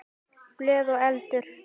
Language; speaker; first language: Icelandic; native; Icelandic